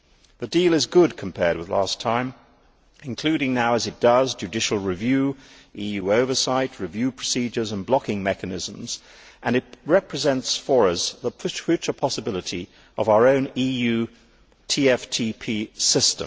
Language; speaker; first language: English; native; English